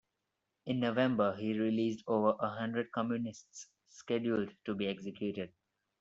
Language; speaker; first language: English; non-native, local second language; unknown